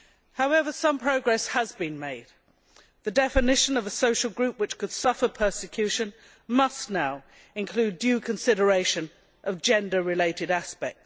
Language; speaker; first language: English; native; English